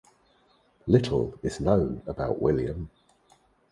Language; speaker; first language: English; native; English